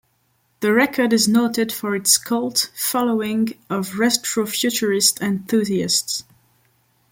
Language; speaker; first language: English; non-native, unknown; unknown